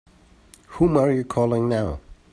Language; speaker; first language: English; native; English